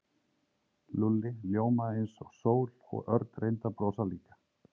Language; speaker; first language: Icelandic; native; Icelandic